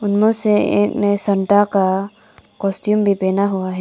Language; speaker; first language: Hindi; non-native, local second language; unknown